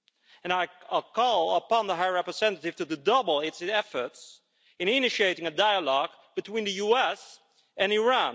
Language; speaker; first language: English; non-native, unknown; Dutch